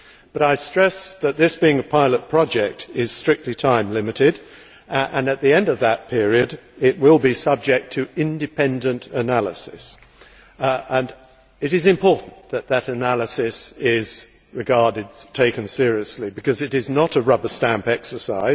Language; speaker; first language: English; native; English